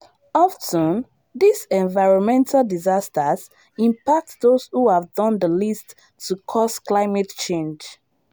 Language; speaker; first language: English; non-native, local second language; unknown